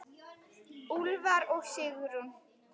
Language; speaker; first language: Icelandic; native; Icelandic